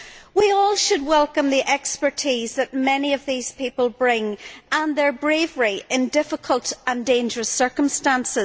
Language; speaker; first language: English; native; English